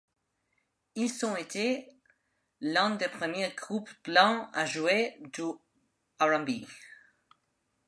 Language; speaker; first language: French; non-native, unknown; Spanish